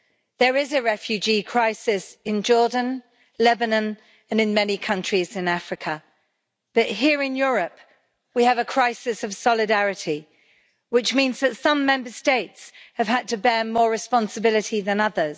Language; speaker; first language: English; native; English